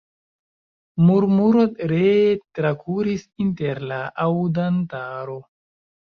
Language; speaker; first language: Esperanto; non-native, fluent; Chinese